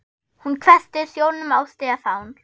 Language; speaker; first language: Icelandic; non-native, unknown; German